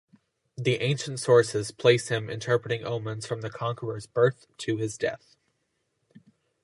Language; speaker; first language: English; native; English